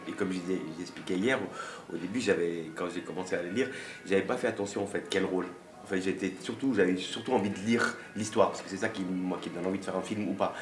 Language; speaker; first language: French; early bilingual, other home language; Arabic